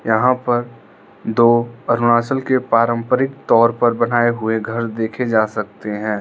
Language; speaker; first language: Hindi; non-native, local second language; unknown